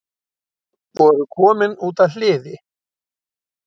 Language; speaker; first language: Icelandic; native; Icelandic